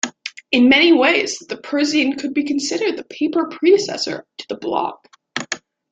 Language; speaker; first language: English; native; English